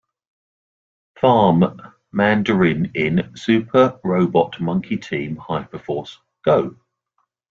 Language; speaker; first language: English; native; English